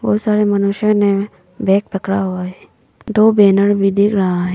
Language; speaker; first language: Hindi; non-native, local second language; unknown